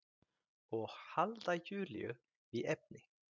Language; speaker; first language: Icelandic; native; Icelandic